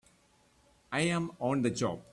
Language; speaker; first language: English; non-native, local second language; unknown